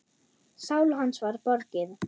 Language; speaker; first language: Icelandic; non-native, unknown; German